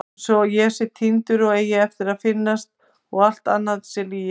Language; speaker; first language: Icelandic; native; Icelandic